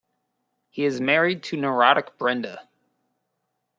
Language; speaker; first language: English; native; English